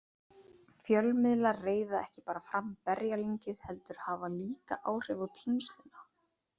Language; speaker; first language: Icelandic; native; Icelandic